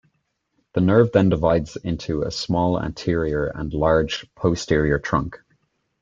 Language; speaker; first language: English; native; English